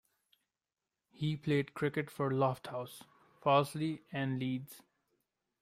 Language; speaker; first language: English; non-native, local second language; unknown